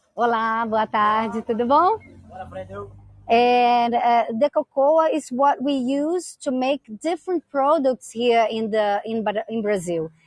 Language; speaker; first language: English; non-native, fluent; Portuguese